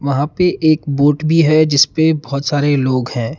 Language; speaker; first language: Hindi; non-native, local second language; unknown